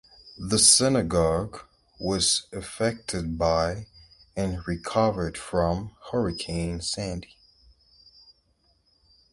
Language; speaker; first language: English; native; English